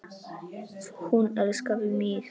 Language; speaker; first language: Icelandic; non-native, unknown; Polish